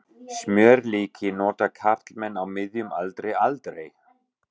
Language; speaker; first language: Icelandic; non-native, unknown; German